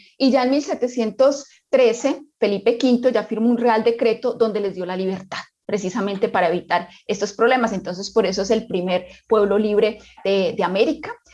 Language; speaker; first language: Spanish; native; Spanish